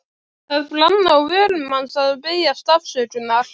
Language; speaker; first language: Icelandic; native; Icelandic